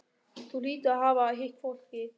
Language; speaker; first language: Icelandic; non-native, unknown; German